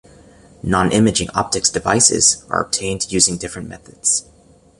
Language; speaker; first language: English; native; English